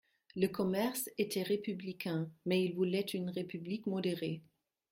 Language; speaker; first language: French; non-native, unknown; German